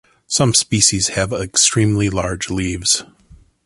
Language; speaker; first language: English; native; English